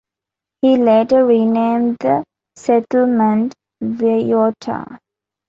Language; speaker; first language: English; non-native, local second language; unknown